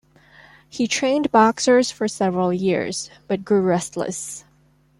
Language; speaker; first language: English; non-native, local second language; Cantonese